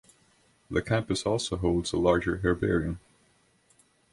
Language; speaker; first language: English; non-native, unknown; Estonian